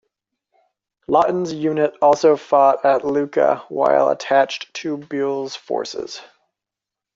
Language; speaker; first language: English; native; English